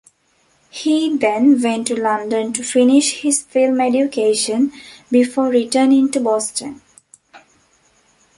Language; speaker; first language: English; non-native, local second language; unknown